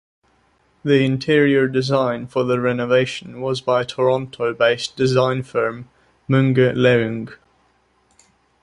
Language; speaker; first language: English; native; English